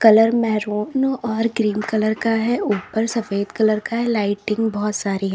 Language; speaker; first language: Hindi; native; Hindi